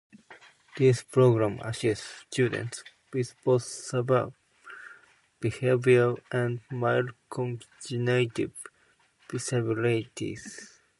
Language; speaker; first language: English; non-native, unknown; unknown